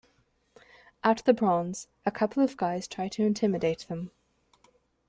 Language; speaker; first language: English; native; English